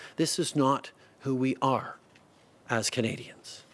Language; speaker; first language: English; native; English